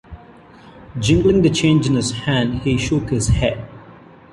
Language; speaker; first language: English; non-native, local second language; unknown